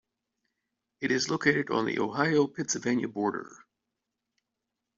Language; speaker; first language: English; native; English